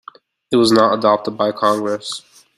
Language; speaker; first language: English; native; English